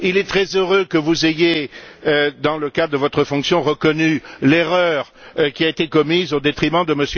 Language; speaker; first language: French; native; French